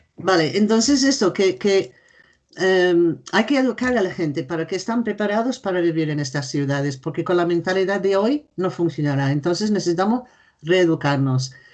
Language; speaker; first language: Spanish; native; Spanish